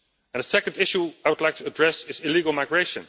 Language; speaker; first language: English; non-native, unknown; Dutch